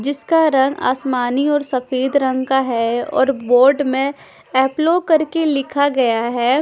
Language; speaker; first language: Hindi; non-native, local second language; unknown